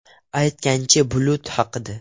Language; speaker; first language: Uzbek; non-native, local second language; Russian